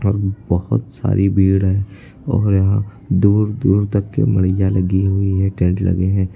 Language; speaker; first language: Hindi; native; Hindi